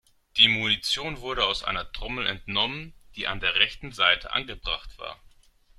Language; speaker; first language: German; non-native, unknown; Greek